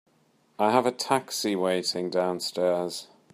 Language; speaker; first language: English; native; English